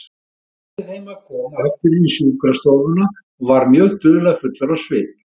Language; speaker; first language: Icelandic; native; Icelandic